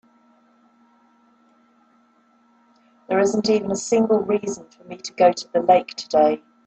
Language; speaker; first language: English; native; English